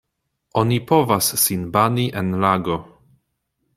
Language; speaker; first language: Esperanto; non-native, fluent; Polish